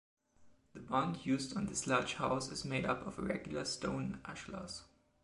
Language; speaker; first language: English; non-native, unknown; German